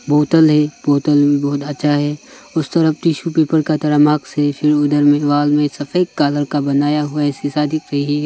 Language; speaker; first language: Hindi; non-native, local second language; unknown